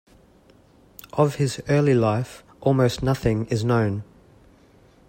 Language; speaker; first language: English; native; English